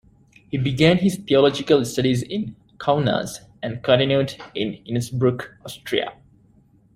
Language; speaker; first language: English; native; English